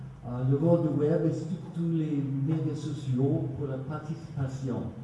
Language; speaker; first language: French; non-native, learner; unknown